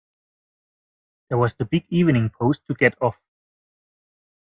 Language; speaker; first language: English; non-native, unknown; German